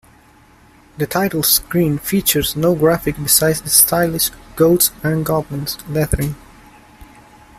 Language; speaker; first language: English; native; English